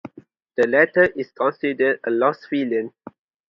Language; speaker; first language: English; non-native, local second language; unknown